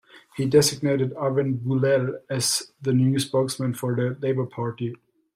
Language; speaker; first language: English; non-native, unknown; German